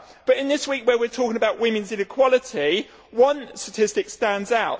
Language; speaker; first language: English; native; English